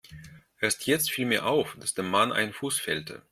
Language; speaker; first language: German; non-native, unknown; Russian